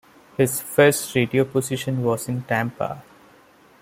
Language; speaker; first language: English; non-native, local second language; Malayalam